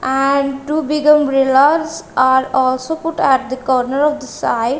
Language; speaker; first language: English; non-native, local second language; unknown